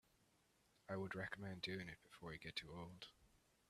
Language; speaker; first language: English; native; English